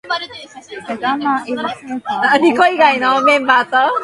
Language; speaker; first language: English; non-native, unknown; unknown